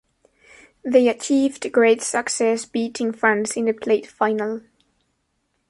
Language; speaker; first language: English; non-native, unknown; Spanish